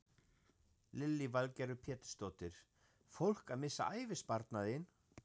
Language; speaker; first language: Icelandic; non-native, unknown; German